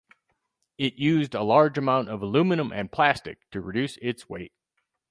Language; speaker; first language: English; native; English